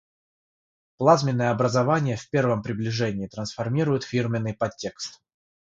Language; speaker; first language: Russian; non-native, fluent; Georgian